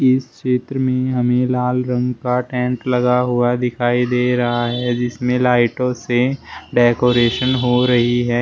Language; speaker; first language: Hindi; native; Hindi